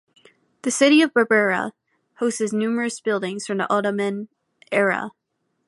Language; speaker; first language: English; native; English